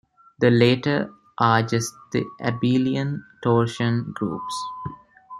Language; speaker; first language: English; non-native, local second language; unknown